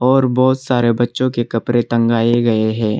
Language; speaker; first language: Hindi; non-native, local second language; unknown